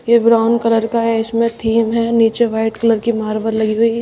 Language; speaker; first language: Hindi; native; Hindi